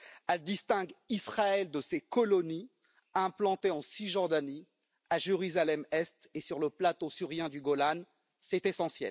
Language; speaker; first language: French; native; French